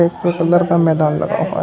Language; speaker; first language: Hindi; native; Hindi